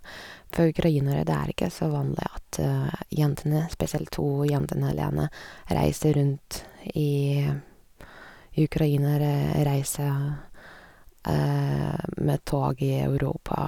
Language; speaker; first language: Norwegian; non-native, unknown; Lithuanian